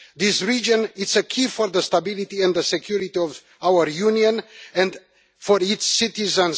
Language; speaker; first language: English; non-native, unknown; Romanian